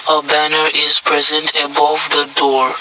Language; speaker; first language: English; non-native, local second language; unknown